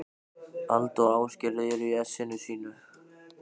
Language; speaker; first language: Icelandic; native; Icelandic